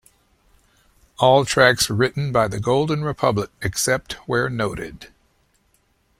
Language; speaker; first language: English; native; English